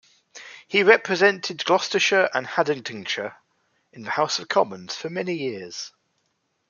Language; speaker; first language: English; native; English